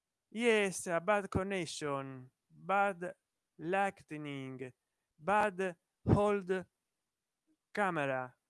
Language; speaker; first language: English; non-native, learner; Italian